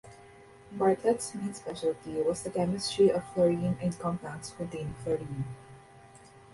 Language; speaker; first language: English; non-native, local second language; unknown